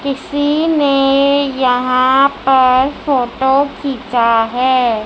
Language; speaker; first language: Hindi; native; Hindi